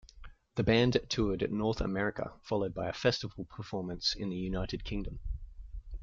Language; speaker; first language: English; native; English